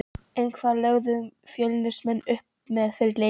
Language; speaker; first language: Icelandic; non-native, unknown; Polish